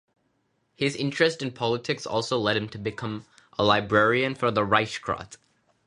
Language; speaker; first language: English; non-native, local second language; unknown